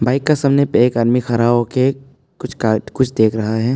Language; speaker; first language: Hindi; non-native, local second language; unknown